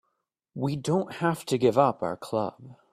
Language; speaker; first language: English; native; English